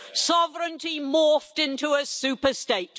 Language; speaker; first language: English; native; English